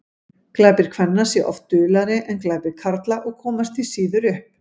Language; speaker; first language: Icelandic; native; Icelandic